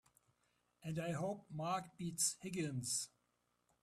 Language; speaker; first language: English; native; English